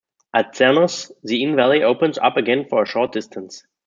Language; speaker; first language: English; non-native, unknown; German